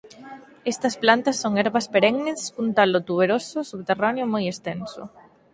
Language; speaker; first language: Galician; native; Galician